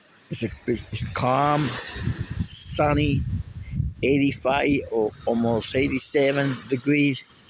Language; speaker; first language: English; non-native, learner; Spanish